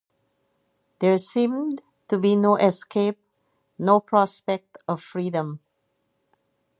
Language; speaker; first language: English; native; English